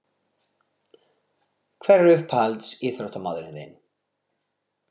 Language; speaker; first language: Icelandic; non-native, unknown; Portuguese